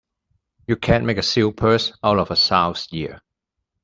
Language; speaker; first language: English; non-native, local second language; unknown